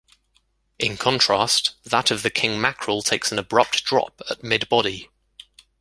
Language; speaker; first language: English; native; English